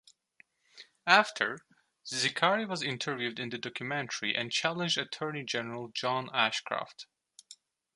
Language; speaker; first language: English; non-native, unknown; Turkish